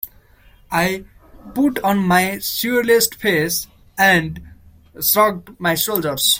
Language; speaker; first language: English; non-native, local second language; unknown